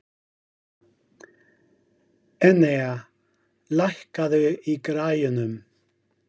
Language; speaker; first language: Icelandic; non-native, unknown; English